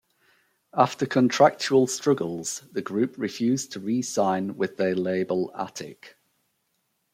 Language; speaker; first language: English; native; English